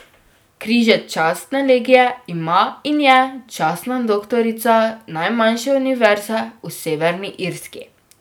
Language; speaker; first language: Slovenian; native; Slovenian